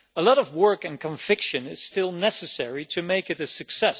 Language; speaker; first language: English; non-native, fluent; Dutch